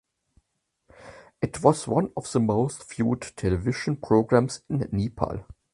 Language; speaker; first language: English; non-native, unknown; German